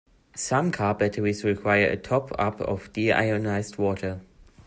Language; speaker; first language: English; non-native, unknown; German